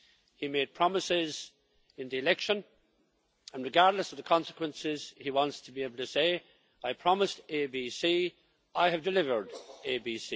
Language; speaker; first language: English; native; English